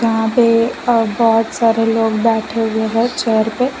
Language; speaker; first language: Hindi; non-native, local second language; Gujarati